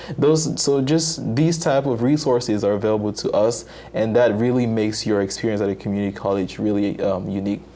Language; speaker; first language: English; non-native, local second language; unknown